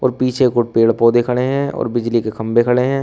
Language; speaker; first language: Hindi; native; Hindi